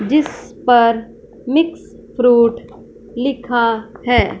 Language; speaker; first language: Hindi; non-native, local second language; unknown